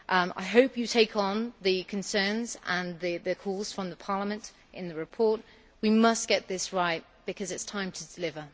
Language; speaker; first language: English; native; English